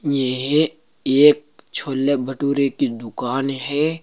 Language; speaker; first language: Hindi; native; Hindi